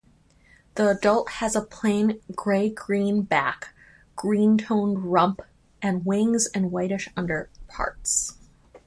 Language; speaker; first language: English; native; English